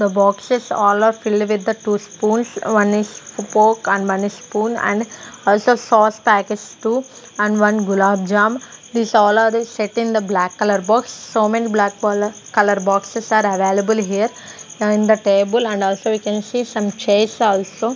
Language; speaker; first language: English; non-native, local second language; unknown